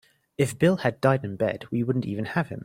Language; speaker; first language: English; native; English